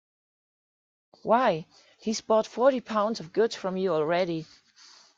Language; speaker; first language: English; non-native, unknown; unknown